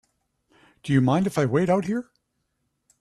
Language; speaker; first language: English; native; English